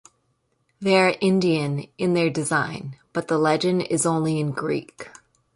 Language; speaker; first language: English; native; English